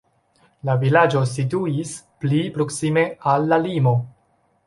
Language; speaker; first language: Esperanto; non-native, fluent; Chinese